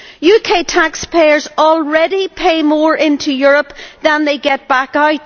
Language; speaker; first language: English; native; English